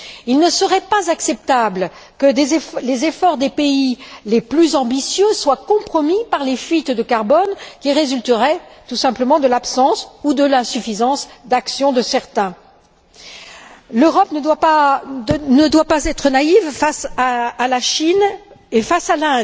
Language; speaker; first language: French; native; French